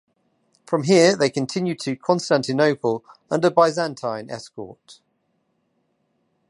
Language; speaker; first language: English; native; English